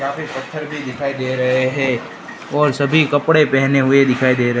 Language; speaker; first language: Hindi; non-native, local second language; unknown